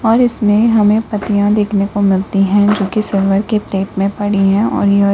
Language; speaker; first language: Hindi; native; Hindi